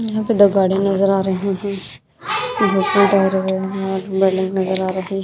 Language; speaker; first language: Hindi; non-native, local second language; Punjabi